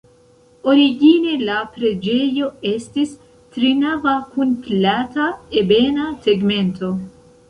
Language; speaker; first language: Esperanto; non-native, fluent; Central Kurdish